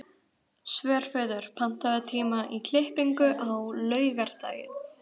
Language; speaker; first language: Icelandic; native; Icelandic